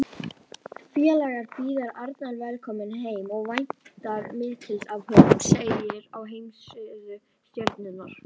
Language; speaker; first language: Icelandic; native; Icelandic